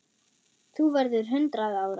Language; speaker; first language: Icelandic; non-native, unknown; German